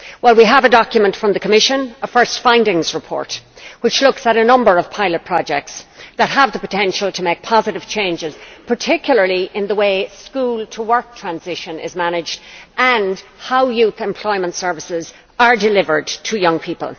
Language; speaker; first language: English; native; English